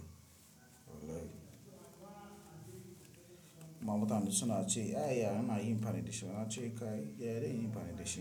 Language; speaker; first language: Hausa; non-native, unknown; Tiv